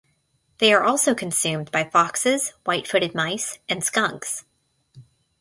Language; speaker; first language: English; native; English